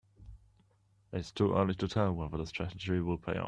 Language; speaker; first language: English; non-native, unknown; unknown